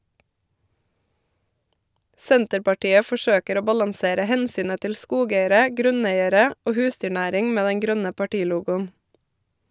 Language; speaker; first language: Norwegian; native; Norwegian